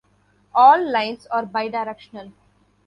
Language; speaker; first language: English; non-native, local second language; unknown